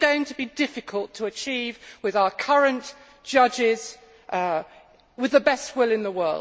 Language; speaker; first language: English; native; English